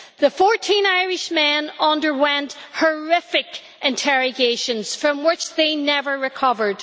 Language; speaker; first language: English; native; English